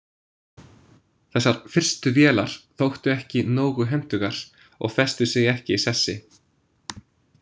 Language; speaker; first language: Icelandic; non-native, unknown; English